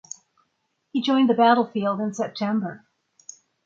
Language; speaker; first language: English; native; English